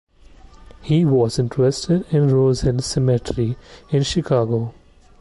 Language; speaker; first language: English; non-native, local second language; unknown